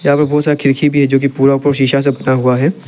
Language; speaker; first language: Hindi; non-native, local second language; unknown